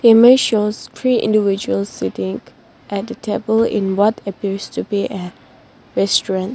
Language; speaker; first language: English; non-native, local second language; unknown